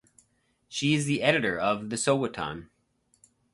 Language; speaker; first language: English; native; English